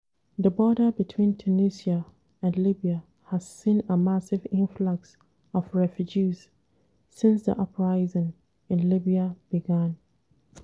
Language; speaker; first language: English; non-native, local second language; Hausa